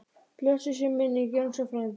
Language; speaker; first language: Icelandic; native; Icelandic